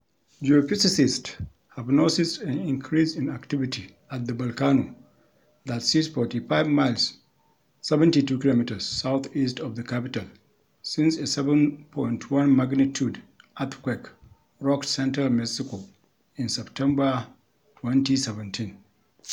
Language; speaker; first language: English; non-native, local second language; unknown